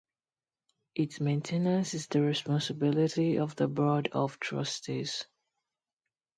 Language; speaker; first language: English; non-native, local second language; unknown